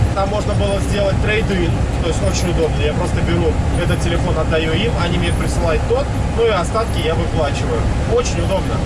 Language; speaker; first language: Russian; native; Russian